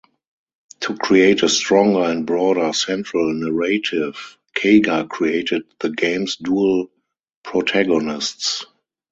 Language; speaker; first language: English; non-native, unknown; German